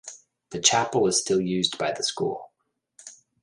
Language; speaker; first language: English; native; English